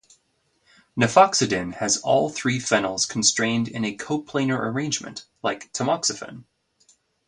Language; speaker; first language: English; native; English